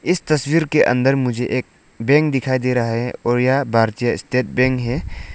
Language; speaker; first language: Hindi; non-native, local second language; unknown